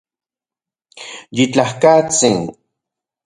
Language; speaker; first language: Central Puebla Nahuatl; non-native, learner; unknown